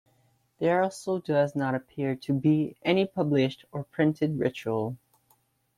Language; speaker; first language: English; non-native, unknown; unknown